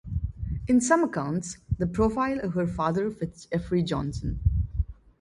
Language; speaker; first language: English; non-native, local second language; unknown